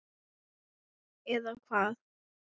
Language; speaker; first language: Icelandic; non-native, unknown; Thai